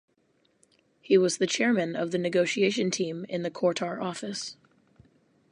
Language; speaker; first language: English; native; English